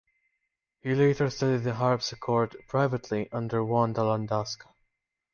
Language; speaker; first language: English; native; English